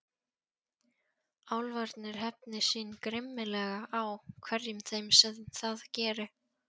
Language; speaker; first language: Icelandic; non-native, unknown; Polish